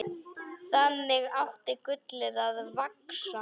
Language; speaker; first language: Icelandic; non-native, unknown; Polish